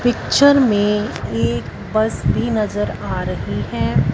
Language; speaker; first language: Hindi; non-native, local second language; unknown